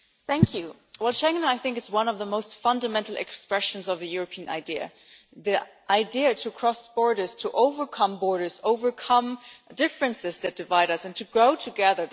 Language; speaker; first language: English; non-native, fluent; German